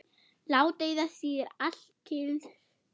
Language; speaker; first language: Icelandic; non-native, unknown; German